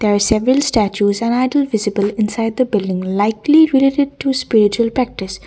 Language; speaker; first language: English; non-native, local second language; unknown